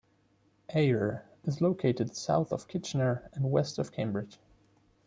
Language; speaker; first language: English; non-native, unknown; German